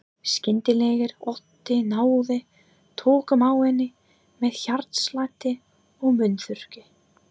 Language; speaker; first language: Icelandic; non-native, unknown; English